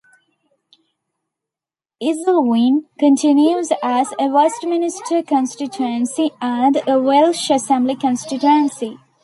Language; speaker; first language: English; non-native, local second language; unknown